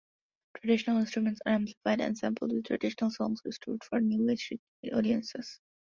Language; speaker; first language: English; non-native, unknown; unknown